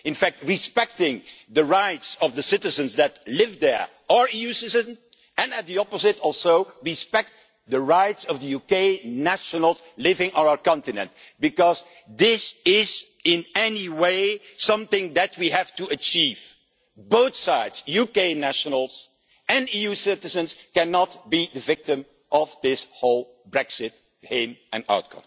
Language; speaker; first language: English; non-native, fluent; Dutch